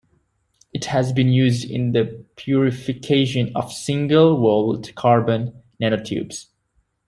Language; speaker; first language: English; native; English